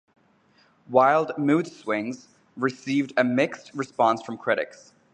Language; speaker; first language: English; native; English